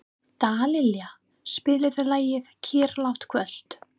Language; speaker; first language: Icelandic; non-native, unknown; English